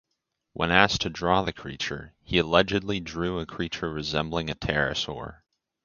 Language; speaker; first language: English; native; English